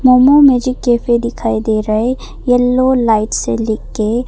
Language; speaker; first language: Hindi; non-native, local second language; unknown